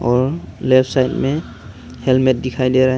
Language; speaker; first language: Hindi; non-native, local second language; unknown